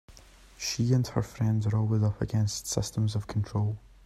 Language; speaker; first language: English; native; English